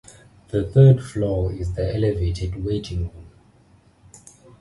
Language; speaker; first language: English; non-native, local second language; Xhosa